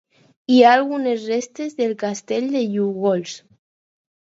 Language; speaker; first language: Catalan; non-native, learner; Spanish